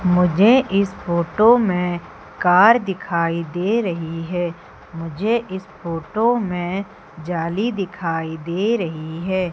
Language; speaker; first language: Hindi; native; Hindi